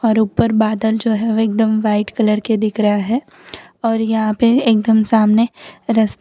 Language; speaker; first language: Hindi; non-native, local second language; Gujarati